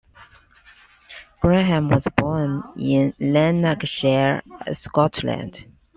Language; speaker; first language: English; non-native, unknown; Chinese